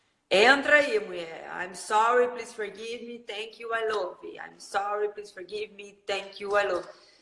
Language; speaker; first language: English; non-native, learner; Portuguese